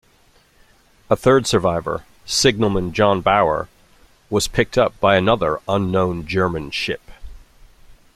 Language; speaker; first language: English; native; English